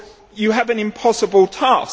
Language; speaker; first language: English; native; English